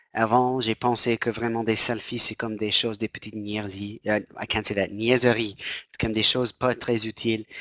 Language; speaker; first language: French; non-native, fluent; English